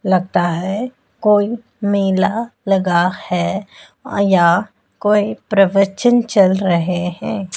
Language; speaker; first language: Hindi; native; Hindi